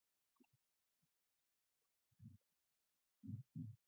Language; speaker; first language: English; non-native, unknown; Mongolian